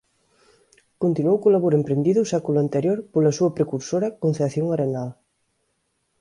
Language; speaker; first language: Galician; native; Galician